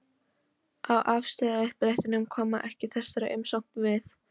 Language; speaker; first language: Icelandic; non-native, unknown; Polish